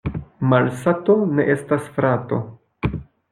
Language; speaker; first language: Esperanto; non-native, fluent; French